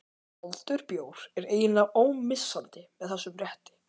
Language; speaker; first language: Icelandic; native; Icelandic